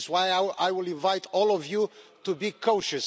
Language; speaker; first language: English; non-native, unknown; Romanian